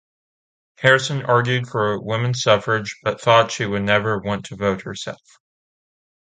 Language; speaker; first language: English; native; English